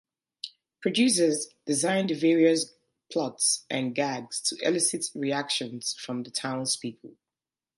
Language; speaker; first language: English; native; English